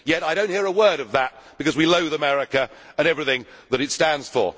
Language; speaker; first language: English; native; English